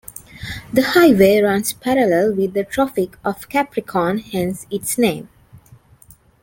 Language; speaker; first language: English; non-native, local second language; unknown